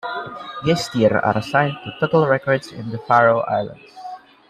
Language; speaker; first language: English; non-native, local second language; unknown